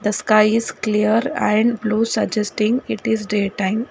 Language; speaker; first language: English; non-native, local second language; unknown